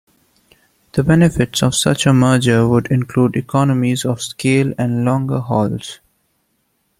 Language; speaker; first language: English; non-native, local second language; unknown